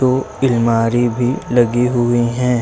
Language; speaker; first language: Hindi; native; Hindi